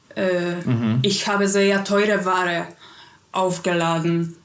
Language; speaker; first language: German; non-native, fluent; Polish